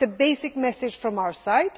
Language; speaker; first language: English; non-native, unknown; Swedish